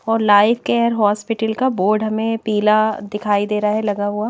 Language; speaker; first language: Hindi; native; Hindi